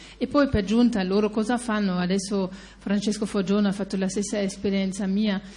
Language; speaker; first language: Italian; non-native, fluent; German